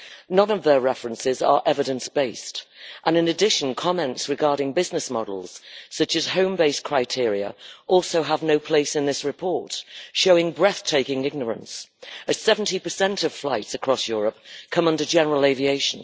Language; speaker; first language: English; native; English